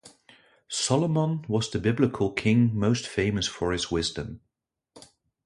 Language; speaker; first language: English; non-native, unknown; Dutch